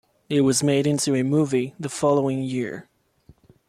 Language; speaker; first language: English; non-native, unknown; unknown